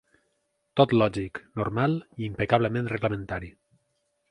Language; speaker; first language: Catalan; native; Catalan